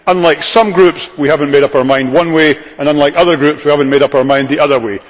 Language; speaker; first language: English; native; English